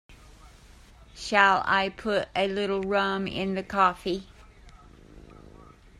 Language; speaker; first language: English; native; English